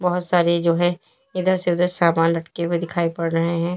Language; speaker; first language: Hindi; native; Hindi